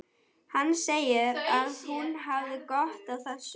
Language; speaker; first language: Icelandic; non-native, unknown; German